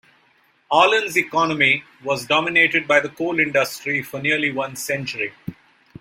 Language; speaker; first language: English; non-native, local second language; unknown